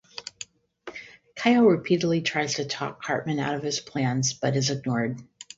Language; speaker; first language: English; native; English